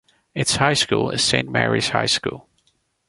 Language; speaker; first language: English; non-native, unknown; Dutch